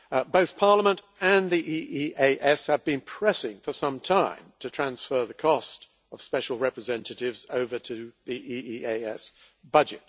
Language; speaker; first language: English; native; English